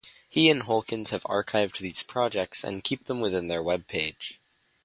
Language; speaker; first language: English; native; English